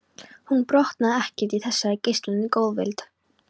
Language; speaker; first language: Icelandic; non-native, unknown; Polish